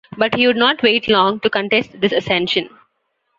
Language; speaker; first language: English; non-native, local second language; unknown